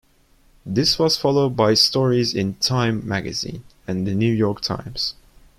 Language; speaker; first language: English; non-native, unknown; Turkish